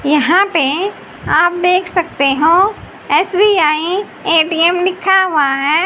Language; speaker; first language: Hindi; native; Hindi